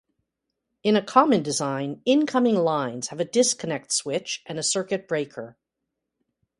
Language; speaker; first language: English; native; English